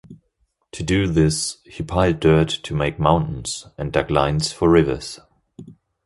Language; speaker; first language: English; non-native, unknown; German